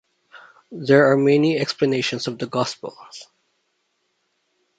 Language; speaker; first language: English; non-native, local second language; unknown